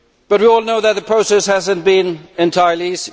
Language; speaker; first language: English; non-native, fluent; Swedish